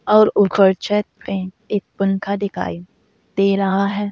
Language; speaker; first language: Hindi; native; Hindi